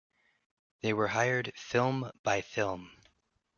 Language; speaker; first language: English; native; English